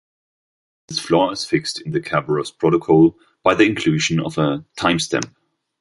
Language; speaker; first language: English; non-native, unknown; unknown